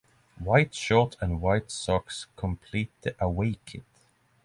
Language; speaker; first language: English; non-native, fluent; Norwegian